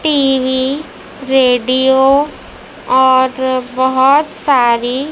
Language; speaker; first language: Hindi; native; Hindi